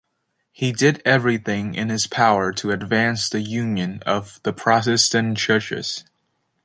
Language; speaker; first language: English; native; English